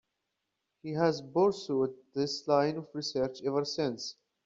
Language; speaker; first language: English; native; English